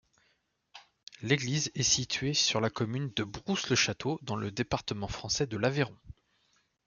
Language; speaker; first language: French; native; French